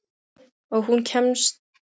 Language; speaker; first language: Icelandic; non-native, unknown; Filipino